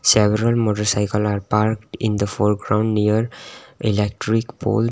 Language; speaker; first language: English; non-native, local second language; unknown